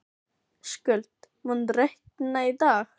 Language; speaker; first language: Icelandic; non-native, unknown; Filipino